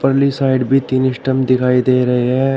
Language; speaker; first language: Hindi; native; Hindi